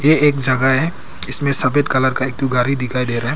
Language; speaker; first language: Hindi; non-native, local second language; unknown